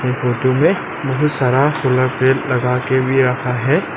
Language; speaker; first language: Hindi; non-native, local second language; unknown